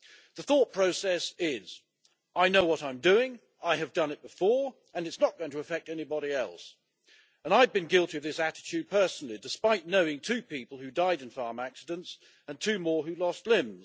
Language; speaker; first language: English; native; English